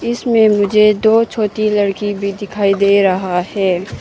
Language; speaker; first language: Hindi; non-native, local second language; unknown